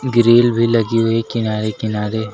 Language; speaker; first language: Hindi; native; Hindi